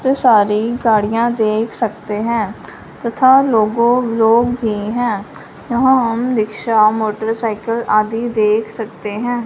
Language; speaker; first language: Hindi; non-native, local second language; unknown